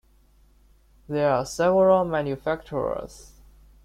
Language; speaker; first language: English; non-native, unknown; Chinese